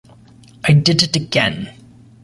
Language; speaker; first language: English; native; English